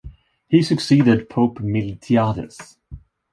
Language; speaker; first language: English; non-native, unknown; Swedish